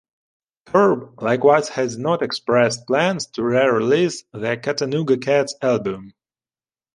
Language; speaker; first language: English; non-native, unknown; Ukrainian